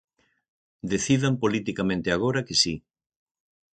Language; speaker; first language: Galician; native; Galician